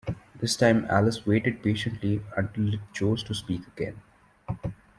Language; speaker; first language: English; non-native, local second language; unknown